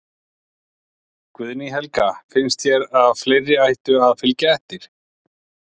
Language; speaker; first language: Icelandic; native; Icelandic